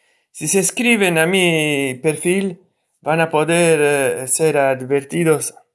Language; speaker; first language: Spanish; non-native, related language; Italian